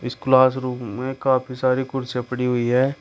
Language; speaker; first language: Hindi; native; Hindi